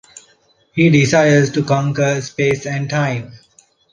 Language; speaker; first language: English; non-native, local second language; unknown